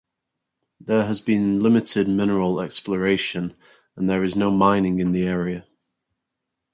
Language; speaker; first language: English; native; English